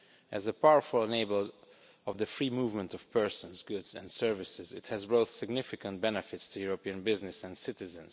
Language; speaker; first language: English; non-native, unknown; Romanian